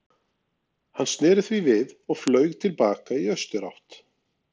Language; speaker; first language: Icelandic; non-native, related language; Norwegian